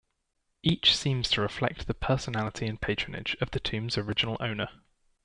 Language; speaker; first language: English; native; English